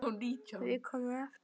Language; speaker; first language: Icelandic; native; Icelandic